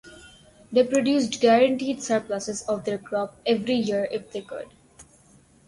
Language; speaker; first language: English; non-native, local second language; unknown